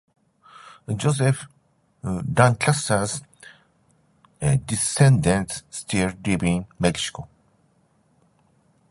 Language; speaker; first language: English; non-native, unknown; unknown